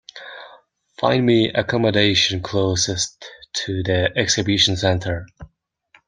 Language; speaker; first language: English; non-native, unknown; Mongolian